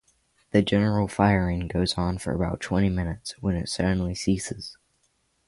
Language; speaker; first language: English; native; English